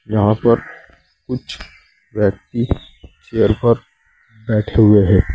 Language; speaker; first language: Hindi; native; Hindi